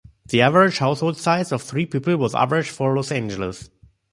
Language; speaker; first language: English; non-native, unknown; German